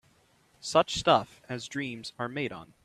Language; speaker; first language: English; native; English